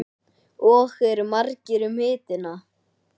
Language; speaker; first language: Icelandic; native; Icelandic